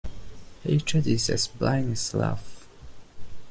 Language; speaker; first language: English; non-native, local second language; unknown